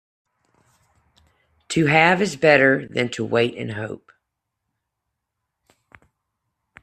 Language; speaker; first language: English; native; English